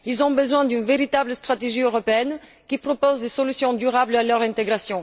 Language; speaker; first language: French; non-native, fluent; Bulgarian